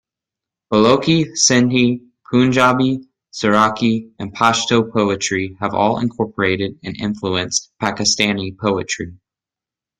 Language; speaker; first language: English; native; English